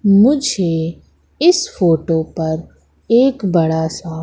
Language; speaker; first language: Hindi; native; Hindi